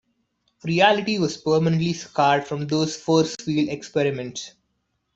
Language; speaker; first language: English; non-native, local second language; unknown